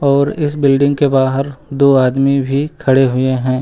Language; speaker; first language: Hindi; native; Hindi